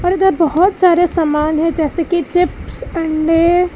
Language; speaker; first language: Hindi; non-native, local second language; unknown